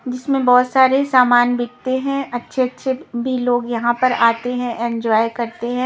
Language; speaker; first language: Hindi; non-native, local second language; Punjabi